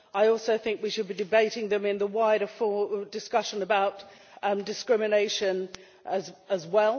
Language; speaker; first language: English; native; English